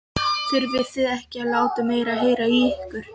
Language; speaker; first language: Icelandic; non-native, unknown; Polish